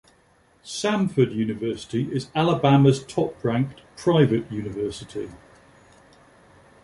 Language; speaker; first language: English; native; English